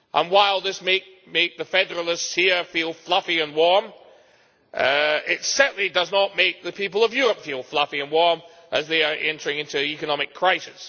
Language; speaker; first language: English; native; English